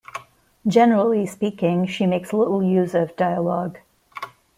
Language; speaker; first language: English; non-native, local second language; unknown